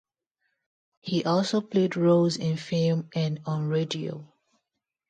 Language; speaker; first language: English; non-native, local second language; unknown